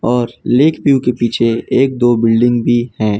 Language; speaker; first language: Hindi; non-native, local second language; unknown